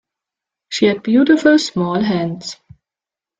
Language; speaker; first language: English; non-native, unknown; German